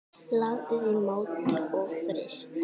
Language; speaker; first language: Icelandic; native; Icelandic